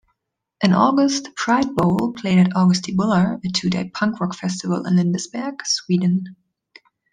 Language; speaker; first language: English; non-native, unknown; German